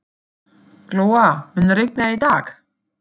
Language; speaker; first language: Icelandic; non-native, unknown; German